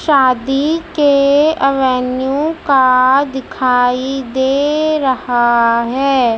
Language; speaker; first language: Hindi; native; Hindi